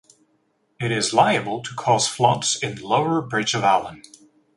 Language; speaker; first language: English; native; English